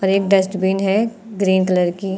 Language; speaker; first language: Hindi; native; Hindi